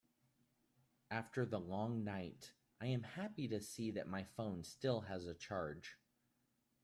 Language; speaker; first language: English; native; English